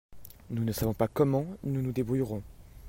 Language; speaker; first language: French; native; French